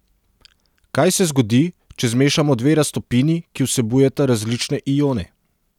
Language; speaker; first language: Slovenian; non-native, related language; Serbian